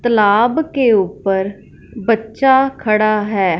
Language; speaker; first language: Hindi; non-native, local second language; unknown